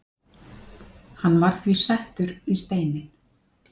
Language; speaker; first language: Icelandic; native; Icelandic